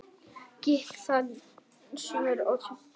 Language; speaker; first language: Icelandic; native; Icelandic